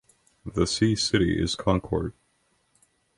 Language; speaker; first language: English; non-native, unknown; Estonian